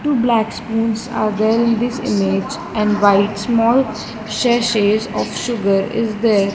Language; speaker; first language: English; non-native, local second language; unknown